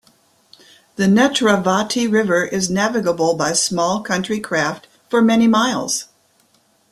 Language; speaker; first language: English; native; English